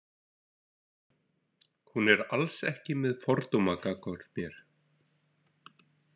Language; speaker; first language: Icelandic; native; Icelandic